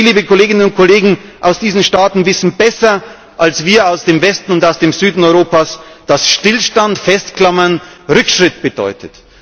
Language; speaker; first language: German; native; German